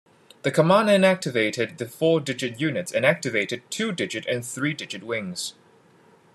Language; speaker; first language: English; non-native, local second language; Cantonese